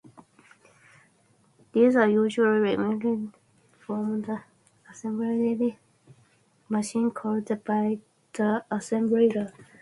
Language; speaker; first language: English; non-native, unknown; Japanese